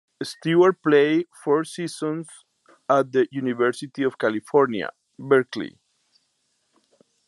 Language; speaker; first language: English; non-native, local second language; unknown